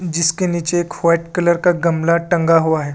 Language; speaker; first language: Hindi; non-native, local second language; Assamese